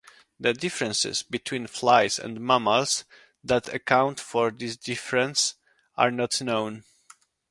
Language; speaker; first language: English; non-native, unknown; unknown